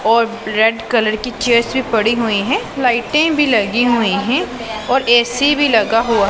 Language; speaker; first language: Hindi; non-native, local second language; Punjabi